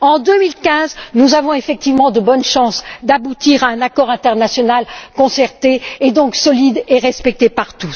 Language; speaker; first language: French; native; French